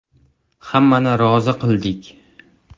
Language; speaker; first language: Uzbek; native; Uzbek